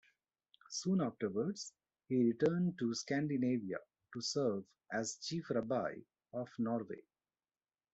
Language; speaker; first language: English; non-native, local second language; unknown